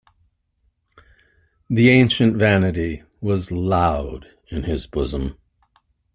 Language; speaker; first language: English; native; English